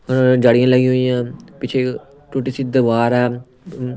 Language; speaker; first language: Hindi; non-native, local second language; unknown